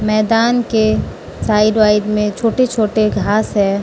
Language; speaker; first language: Hindi; non-native, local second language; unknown